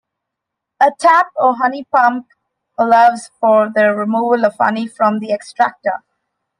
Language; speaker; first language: English; non-native, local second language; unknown